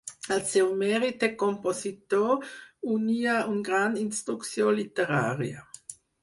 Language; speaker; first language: Catalan; non-native, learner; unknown